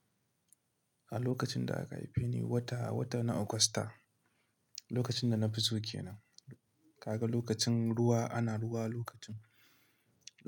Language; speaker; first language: Hausa; non-native, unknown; Igbo